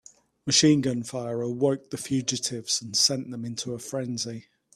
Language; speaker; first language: English; native; English